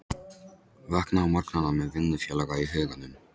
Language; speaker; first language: Icelandic; non-native, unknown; Polish